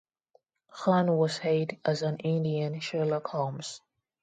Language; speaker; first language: English; non-native, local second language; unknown